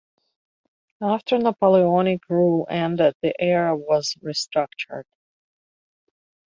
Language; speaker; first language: English; native; English